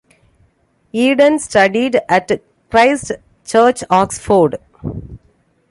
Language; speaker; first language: English; non-native, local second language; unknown